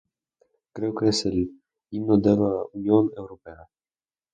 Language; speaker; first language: Spanish; non-native, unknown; Russian